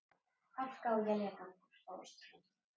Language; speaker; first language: Icelandic; native; Icelandic